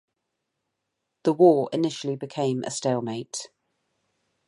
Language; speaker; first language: English; native; English